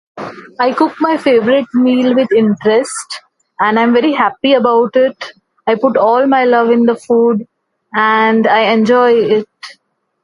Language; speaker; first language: English; non-native, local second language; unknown